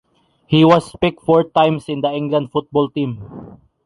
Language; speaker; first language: English; non-native, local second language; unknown